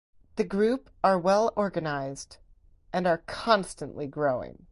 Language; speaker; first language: English; native; English